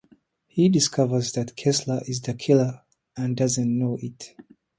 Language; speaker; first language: English; non-native, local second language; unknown